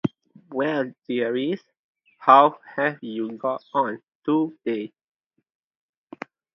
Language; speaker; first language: English; non-native, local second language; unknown